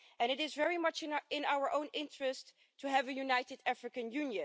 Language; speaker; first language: English; non-native, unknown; Dutch